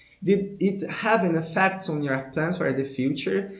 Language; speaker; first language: English; non-native, fluent; Portuguese